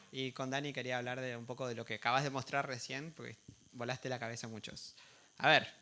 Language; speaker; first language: Spanish; native; Spanish